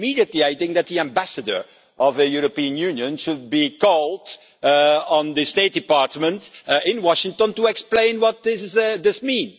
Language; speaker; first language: English; non-native, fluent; Dutch